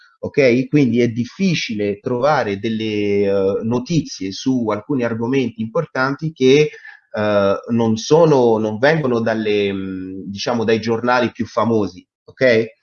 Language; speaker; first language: Italian; non-native, related language; French